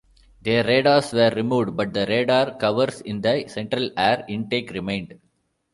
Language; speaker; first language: English; non-native, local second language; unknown